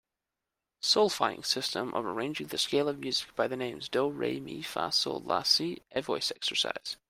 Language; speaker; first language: English; native; English